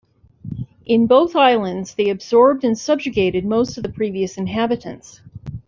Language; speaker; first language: English; native; English